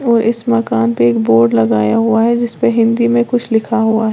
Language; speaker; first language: Hindi; native; Hindi